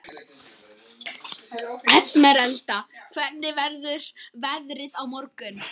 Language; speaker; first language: Icelandic; native; Icelandic